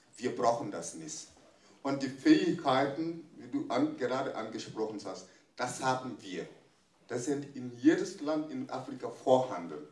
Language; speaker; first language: German; non-native, fluent; French